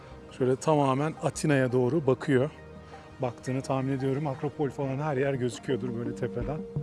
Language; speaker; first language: Turkish; native; Turkish